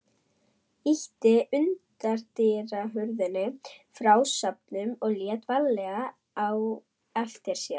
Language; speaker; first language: Icelandic; non-native, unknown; German